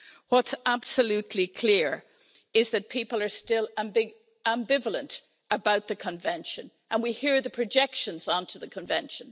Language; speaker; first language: English; native; English